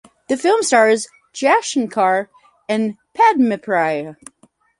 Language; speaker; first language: English; native; English